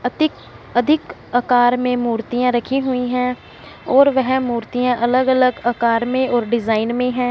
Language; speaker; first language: Hindi; non-native, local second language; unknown